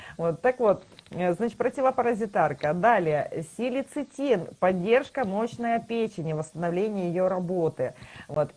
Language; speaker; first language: Russian; native; Russian